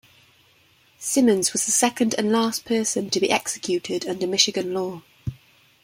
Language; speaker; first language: English; native; English